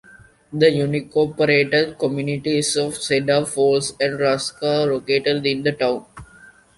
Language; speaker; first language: English; non-native, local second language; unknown